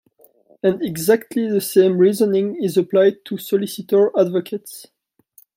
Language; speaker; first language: English; non-native, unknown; French